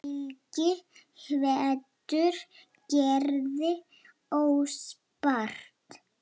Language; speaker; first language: Icelandic; non-native, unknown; Lithuanian